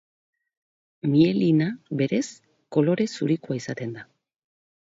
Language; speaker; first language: Basque; native; Basque